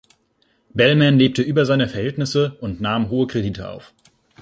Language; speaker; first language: German; native; German